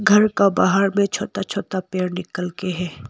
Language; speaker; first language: Hindi; non-native, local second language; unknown